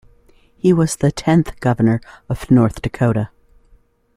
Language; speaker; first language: English; native; English